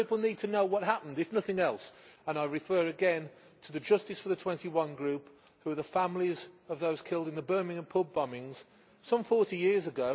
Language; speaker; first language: English; native; English